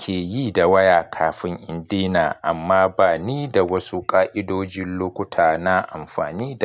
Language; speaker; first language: Hausa; native; Hausa